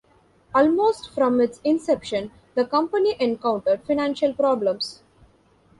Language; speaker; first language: English; non-native, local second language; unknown